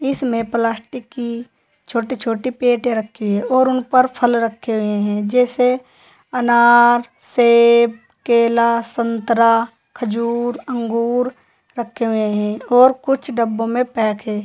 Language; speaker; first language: Hindi; native; Hindi